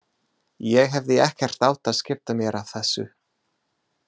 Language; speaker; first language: Icelandic; non-native, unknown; English